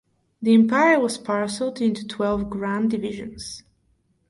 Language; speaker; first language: English; non-native, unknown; Bulgarian